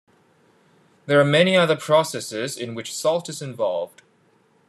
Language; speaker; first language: English; non-native, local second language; Cantonese